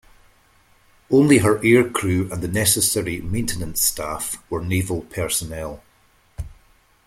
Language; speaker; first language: English; native; English